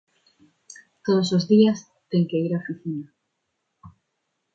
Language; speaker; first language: Galician; non-native, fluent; Spanish